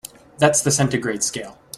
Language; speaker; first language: English; native; English